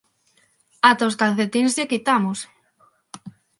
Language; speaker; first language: Galician; non-native, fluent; Spanish